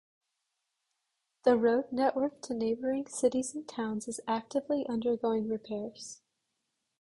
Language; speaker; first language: English; native; English